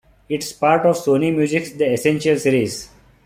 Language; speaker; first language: English; non-native, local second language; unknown